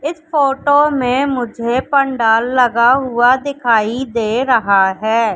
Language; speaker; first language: Hindi; native; Hindi